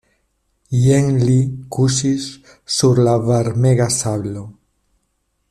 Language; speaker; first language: Esperanto; non-native, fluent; Spanish